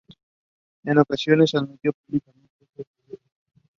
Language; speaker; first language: English; non-native, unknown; Spanish